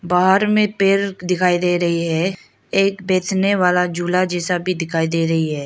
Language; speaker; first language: Hindi; non-native, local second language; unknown